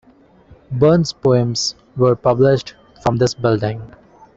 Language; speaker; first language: English; non-native, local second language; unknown